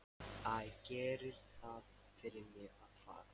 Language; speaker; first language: Icelandic; non-native, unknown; Lithuanian